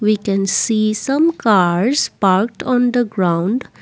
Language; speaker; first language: English; non-native, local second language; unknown